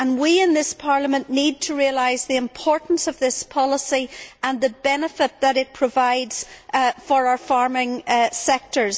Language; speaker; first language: English; native; English